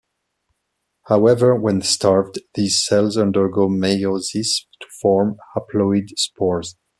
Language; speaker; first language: English; non-native, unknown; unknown